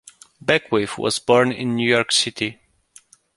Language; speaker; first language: English; non-native, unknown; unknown